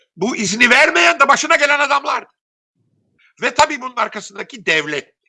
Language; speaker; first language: Turkish; native; Turkish